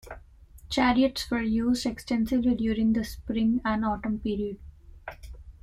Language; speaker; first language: English; non-native, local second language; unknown